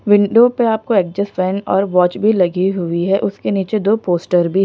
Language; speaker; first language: Hindi; non-native, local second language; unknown